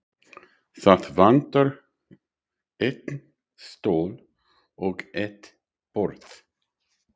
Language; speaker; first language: Icelandic; non-native, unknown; English